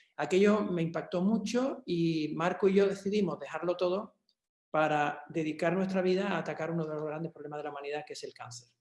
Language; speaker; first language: Spanish; native; Spanish